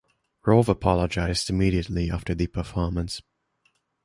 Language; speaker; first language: English; non-native, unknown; German